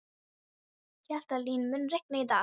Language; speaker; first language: Icelandic; non-native, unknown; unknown